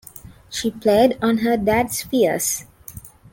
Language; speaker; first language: English; non-native, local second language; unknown